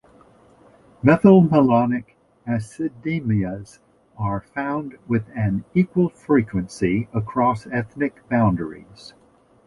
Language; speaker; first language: English; native; English